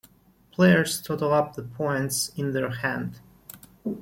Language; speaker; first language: English; non-native, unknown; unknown